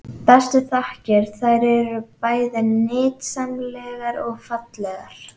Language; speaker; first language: Icelandic; native; Icelandic